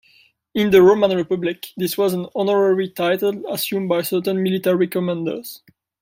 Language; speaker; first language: English; non-native, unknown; French